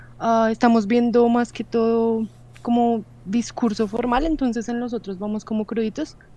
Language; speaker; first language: Spanish; native; Spanish